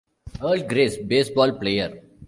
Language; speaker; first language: English; non-native, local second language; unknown